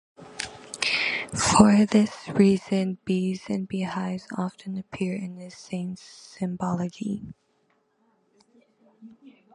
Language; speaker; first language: English; native; English